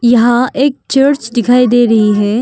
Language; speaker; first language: Hindi; non-native, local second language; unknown